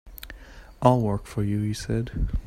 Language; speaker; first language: English; non-native, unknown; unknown